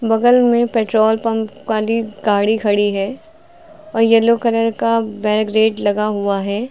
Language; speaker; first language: Hindi; native; Hindi